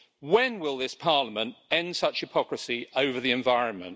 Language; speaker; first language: English; native; English